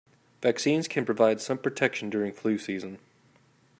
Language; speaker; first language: English; native; English